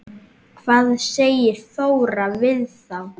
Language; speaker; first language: Icelandic; native; Icelandic